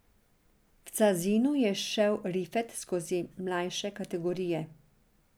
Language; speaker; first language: Slovenian; non-native, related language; Serbian